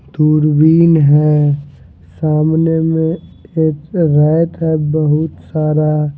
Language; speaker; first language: Hindi; non-native, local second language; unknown